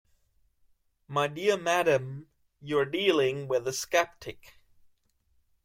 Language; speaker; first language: English; non-native, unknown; German